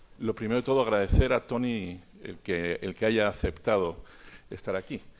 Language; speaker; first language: Spanish; native; Spanish